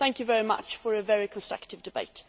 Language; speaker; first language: English; non-native, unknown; Swedish